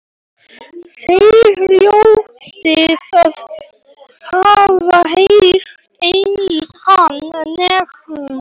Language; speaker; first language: Icelandic; non-native, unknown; Polish